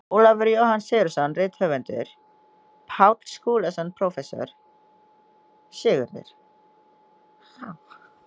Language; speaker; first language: Icelandic; non-native, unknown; Indonesian